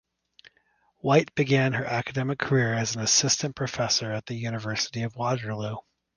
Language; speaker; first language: English; native; English